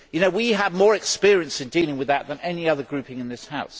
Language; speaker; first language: English; native; English